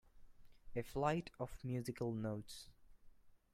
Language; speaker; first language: English; non-native, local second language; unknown